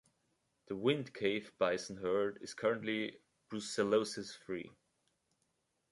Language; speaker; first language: English; native; English